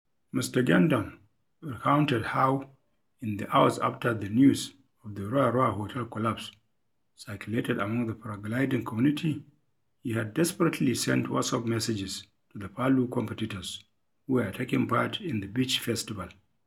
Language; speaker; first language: English; non-native, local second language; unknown